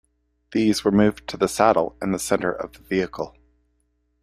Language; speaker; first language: English; native; English